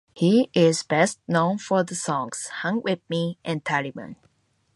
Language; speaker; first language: English; non-native, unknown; Japanese